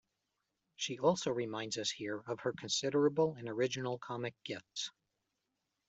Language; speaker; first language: English; native; English